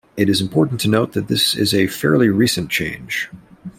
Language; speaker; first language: English; native; English